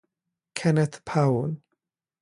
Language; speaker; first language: English; native; English